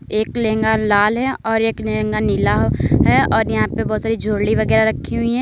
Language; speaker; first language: Hindi; native; Hindi